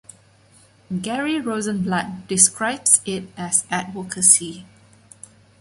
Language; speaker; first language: English; non-native, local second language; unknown